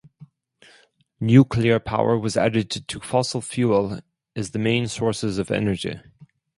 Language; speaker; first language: English; non-native, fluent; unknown